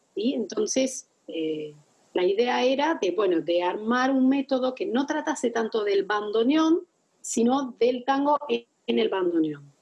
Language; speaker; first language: Spanish; non-native, fluent; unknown